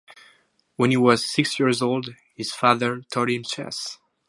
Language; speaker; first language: English; non-native, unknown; French